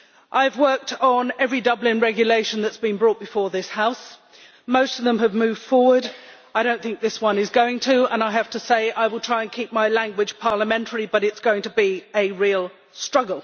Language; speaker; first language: English; native; English